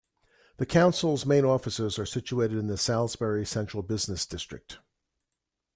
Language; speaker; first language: English; native; English